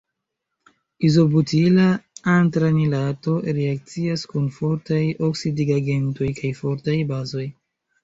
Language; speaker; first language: Esperanto; non-native, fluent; Chinese